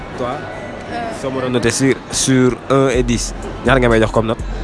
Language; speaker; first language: French; non-native, local second language; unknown